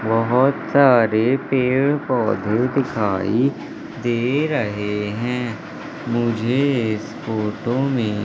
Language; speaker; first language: Hindi; native; Hindi